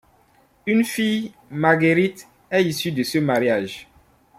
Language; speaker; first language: French; non-native, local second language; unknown